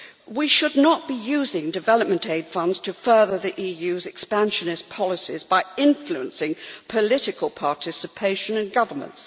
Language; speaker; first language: English; native; English